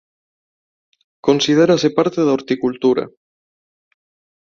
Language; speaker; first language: Galician; non-native, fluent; Spanish